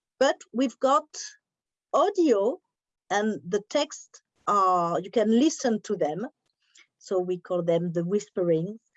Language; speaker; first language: English; non-native, learner; French